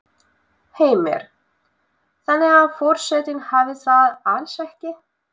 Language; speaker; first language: Icelandic; non-native, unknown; Russian